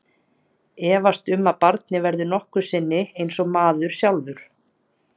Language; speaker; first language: Icelandic; native; Icelandic